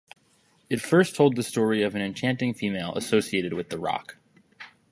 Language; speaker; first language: English; native; English